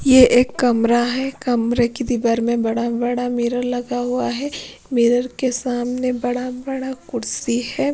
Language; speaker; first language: Hindi; non-native, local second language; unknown